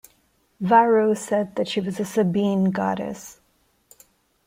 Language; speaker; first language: English; non-native, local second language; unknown